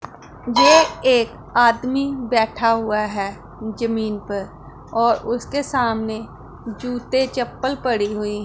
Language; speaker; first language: Hindi; non-native, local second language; Punjabi